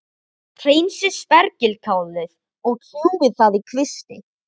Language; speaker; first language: Icelandic; native; Icelandic